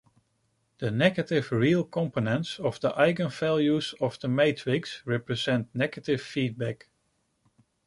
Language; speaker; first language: English; non-native, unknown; Dutch